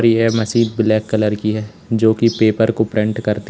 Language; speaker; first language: Hindi; native; Hindi